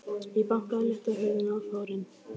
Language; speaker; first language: Icelandic; native; Icelandic